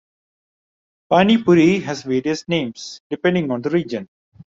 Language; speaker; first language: English; non-native, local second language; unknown